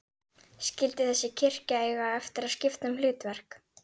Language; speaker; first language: Icelandic; native; Icelandic